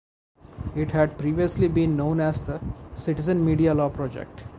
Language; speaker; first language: English; non-native, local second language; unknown